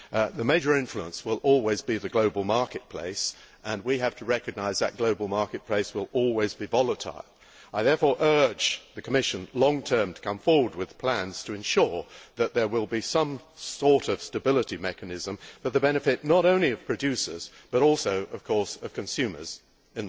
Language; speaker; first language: English; native; English